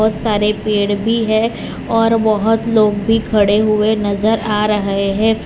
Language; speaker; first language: Hindi; non-native, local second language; Gujarati